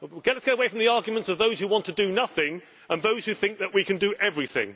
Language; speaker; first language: English; native; English